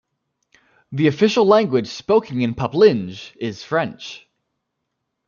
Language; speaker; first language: English; native; English